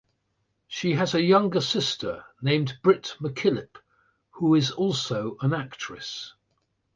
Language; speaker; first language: English; native; English